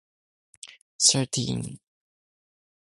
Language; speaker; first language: English; non-native, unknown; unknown